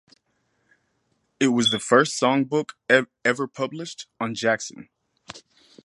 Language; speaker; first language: English; native; English